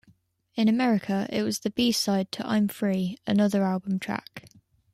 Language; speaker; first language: English; native; English